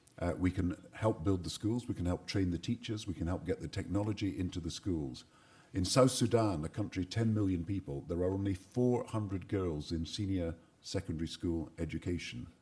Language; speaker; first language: English; native; English